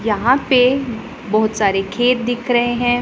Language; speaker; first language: Hindi; non-native, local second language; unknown